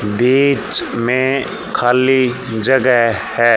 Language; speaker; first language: Hindi; native; Hindi